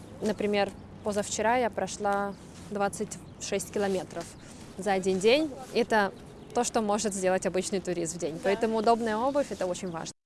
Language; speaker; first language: Russian; native; Russian